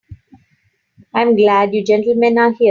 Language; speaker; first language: English; non-native, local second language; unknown